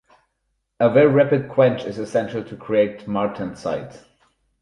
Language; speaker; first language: English; non-native, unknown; German